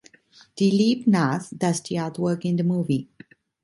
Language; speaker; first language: English; non-native, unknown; Italian